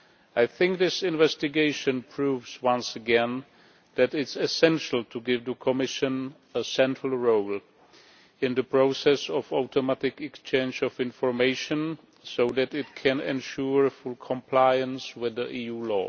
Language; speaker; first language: English; non-native, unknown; Czech